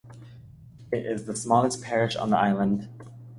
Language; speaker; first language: English; native; English